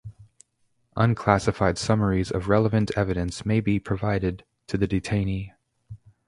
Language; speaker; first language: English; native; English